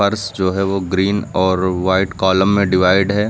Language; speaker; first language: Hindi; native; Hindi